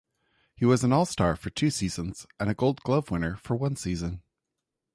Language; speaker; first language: English; native; English